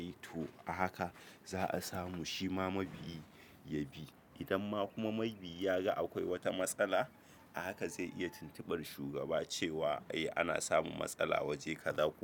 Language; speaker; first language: Hausa; native; Hausa